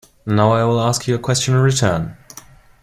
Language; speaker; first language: English; non-native, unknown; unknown